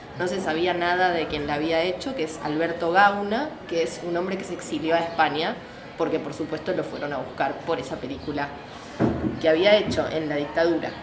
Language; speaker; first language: Spanish; native; Spanish